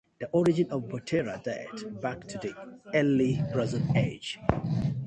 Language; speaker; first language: English; non-native, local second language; Nigerian Pidgin